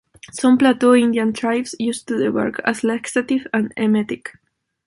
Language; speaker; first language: English; non-native, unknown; Spanish